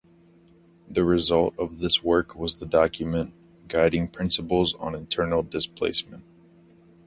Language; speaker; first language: English; native; English